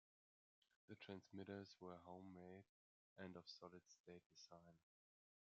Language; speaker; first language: English; non-native, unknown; German